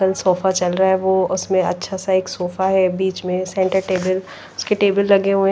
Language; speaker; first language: Hindi; non-native, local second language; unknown